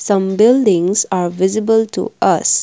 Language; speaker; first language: English; non-native, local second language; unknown